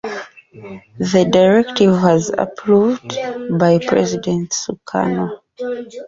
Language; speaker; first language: English; native; English